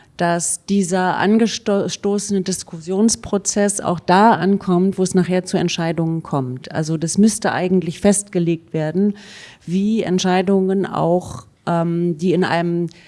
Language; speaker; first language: German; native; German